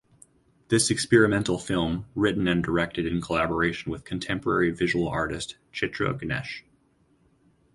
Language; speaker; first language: English; native; English